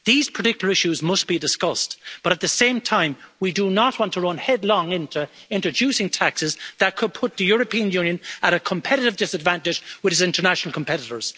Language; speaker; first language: English; native; English